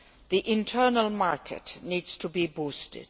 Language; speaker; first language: English; non-native, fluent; Luxembourgish